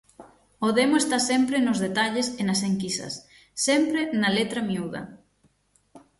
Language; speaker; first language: Galician; native; Galician